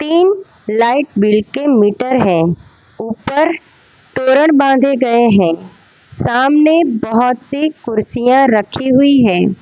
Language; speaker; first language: Hindi; non-native, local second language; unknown